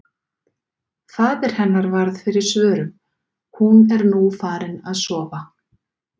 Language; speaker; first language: Icelandic; native; Icelandic